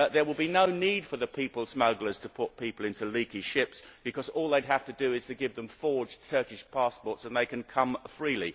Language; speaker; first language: English; native; English